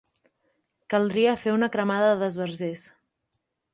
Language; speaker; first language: Catalan; native; Catalan